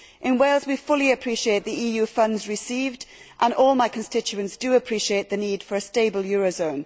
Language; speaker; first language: English; native; English